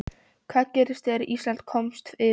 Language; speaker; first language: Icelandic; non-native, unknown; Polish